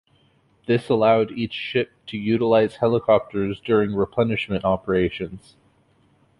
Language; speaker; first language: English; native; English